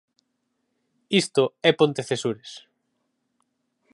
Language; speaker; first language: Galician; native; Galician